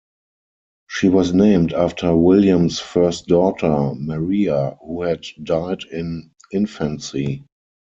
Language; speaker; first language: English; non-native, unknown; German